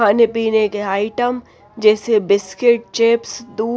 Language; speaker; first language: Hindi; native; Hindi